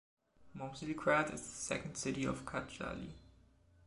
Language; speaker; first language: English; non-native, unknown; German